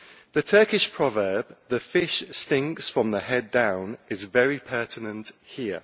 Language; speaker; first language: English; native; English